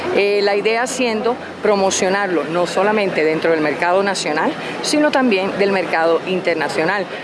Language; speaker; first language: Spanish; native; Spanish